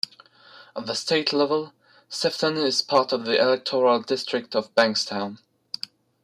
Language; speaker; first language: English; non-native, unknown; French